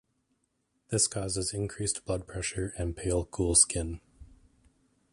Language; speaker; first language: English; native; English